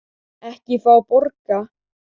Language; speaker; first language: Icelandic; native; Icelandic